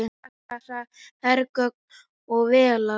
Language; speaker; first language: Icelandic; native; Icelandic